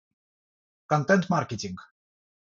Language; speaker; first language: Russian; non-native, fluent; Georgian